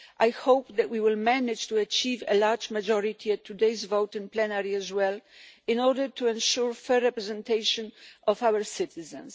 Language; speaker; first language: English; non-native, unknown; Polish